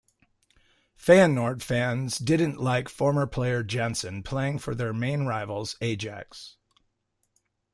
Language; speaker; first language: English; native; English